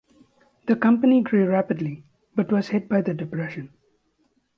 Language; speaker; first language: English; native; English